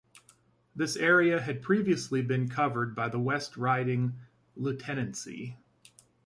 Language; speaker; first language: English; native; English